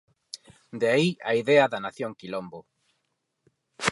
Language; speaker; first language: Galician; non-native, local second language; Spanish